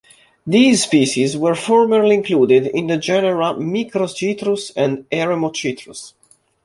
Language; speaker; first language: English; non-native, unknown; Italian